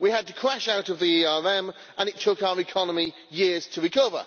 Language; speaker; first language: English; native; English